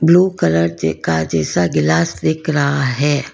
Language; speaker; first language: Hindi; non-native, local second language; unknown